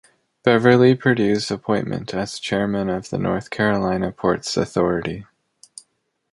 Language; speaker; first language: English; native; English